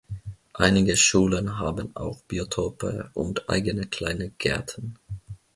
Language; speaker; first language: German; non-native, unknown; Finnish